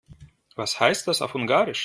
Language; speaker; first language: German; non-native, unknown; Russian